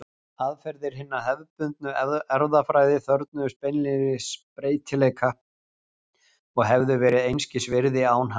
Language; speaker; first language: Icelandic; native; Icelandic